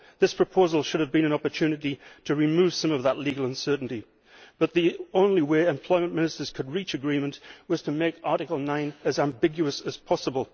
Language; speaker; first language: English; native; English